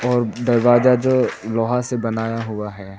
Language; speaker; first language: Hindi; non-native, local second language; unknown